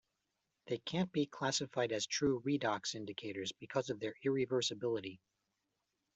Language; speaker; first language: English; native; English